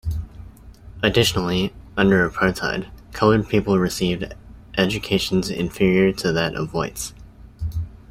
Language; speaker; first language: English; native; English